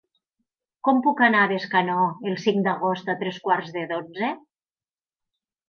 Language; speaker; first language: Catalan; native; Catalan